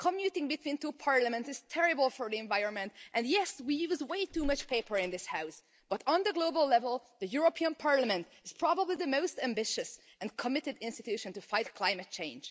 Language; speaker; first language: English; non-native, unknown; Hungarian